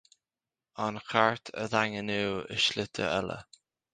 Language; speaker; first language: Irish; native; Irish